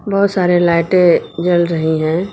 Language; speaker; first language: Hindi; native; Hindi